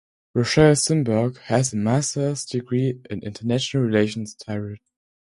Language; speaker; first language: English; non-native, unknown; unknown